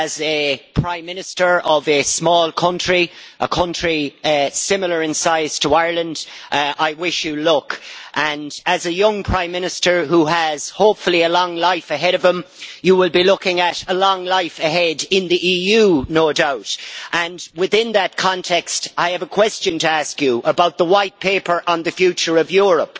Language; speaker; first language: English; native; English